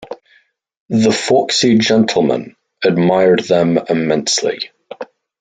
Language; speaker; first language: English; native; English